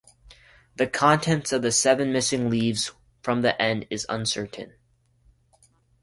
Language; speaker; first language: English; native; English